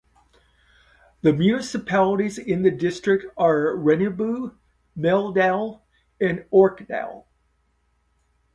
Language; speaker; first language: English; native; English